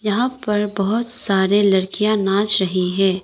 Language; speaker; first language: Hindi; non-native, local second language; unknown